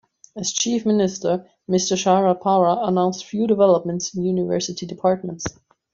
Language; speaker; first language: English; non-native, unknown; German